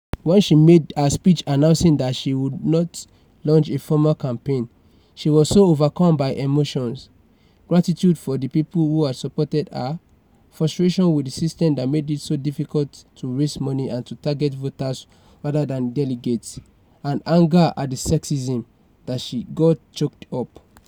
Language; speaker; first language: English; non-native, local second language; Yoruba